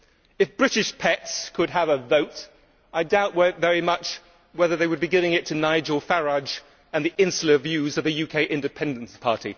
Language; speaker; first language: English; native; English